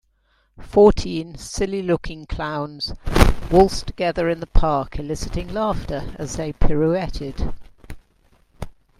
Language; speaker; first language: English; native; English